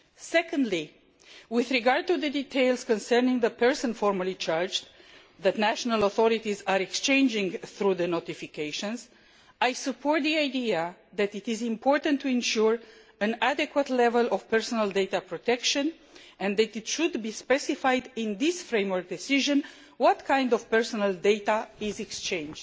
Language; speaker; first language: English; non-native, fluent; Romanian